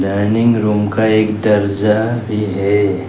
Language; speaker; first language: Hindi; non-native, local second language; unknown